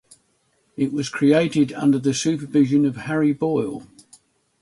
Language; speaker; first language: English; native; English